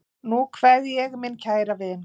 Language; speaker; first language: Icelandic; native; Icelandic